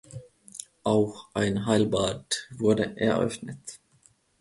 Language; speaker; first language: German; non-native, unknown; Finnish